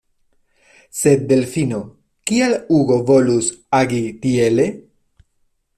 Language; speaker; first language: Esperanto; non-native, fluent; Spanish